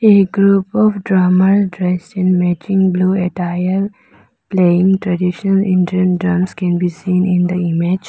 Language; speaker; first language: English; non-native, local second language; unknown